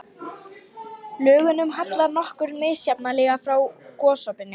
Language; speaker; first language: Icelandic; non-native, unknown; Lithuanian